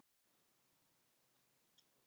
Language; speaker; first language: Icelandic; non-native, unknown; Thai